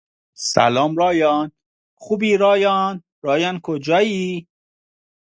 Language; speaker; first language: English; non-native, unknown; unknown